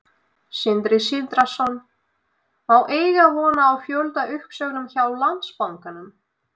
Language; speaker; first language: Icelandic; non-native, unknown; Russian